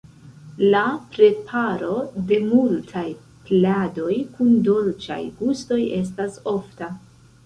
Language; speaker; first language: Esperanto; non-native, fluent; Central Kurdish